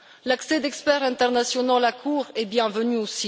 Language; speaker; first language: French; non-native, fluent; Bulgarian